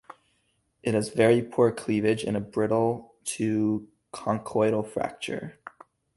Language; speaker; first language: English; native; English